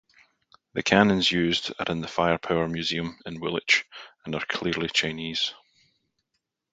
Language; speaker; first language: English; native; English